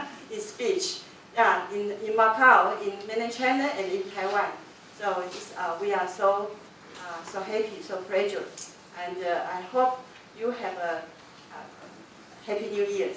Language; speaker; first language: English; non-native, learner; Chinese